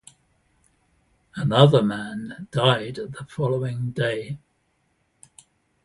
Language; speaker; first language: English; native; English